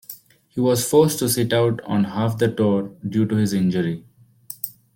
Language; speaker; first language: English; non-native, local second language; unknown